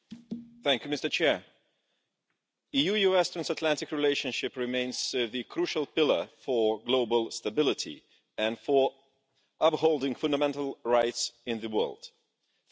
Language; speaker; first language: English; native; English